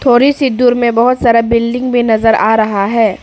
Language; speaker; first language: Hindi; non-native, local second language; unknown